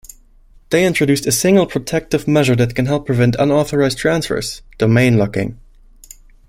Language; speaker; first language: English; non-native, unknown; German